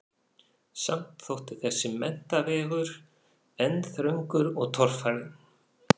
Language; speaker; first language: Icelandic; non-native, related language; Faroese